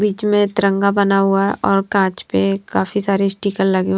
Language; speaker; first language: Hindi; native; Hindi